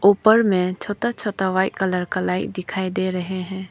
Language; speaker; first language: Hindi; non-native, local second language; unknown